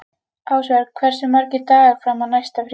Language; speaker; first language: Icelandic; native; Icelandic